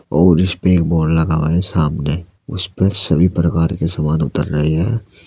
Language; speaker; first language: Hindi; native; Hindi